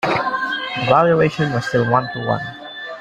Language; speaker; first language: English; non-native, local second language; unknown